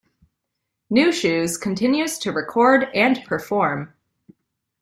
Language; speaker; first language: English; native; English